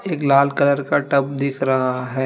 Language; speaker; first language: Hindi; non-native, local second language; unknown